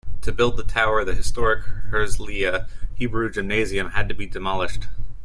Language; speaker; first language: English; native; English